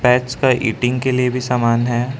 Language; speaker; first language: Hindi; non-native, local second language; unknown